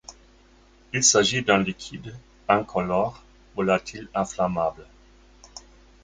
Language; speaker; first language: French; non-native, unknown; German